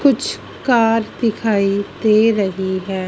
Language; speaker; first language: Hindi; native; Hindi